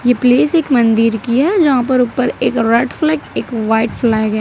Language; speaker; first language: Hindi; non-native, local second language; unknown